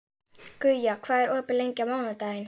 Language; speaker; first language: Icelandic; native; Icelandic